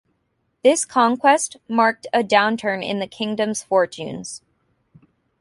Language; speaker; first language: English; native; English